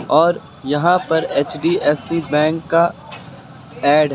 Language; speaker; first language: Hindi; native; Hindi